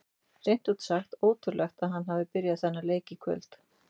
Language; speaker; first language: Icelandic; native; Icelandic